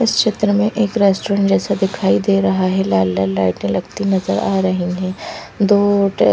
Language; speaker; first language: Hindi; non-native, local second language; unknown